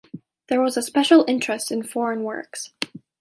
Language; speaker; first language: English; native; English